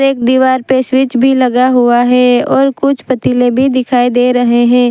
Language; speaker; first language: Hindi; non-native, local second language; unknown